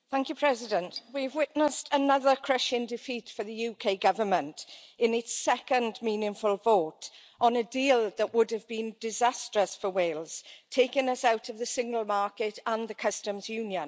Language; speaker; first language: English; native; English